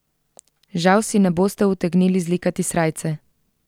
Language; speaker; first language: Slovenian; native; Slovenian